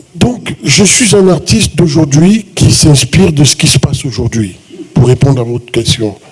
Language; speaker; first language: French; non-native, local second language; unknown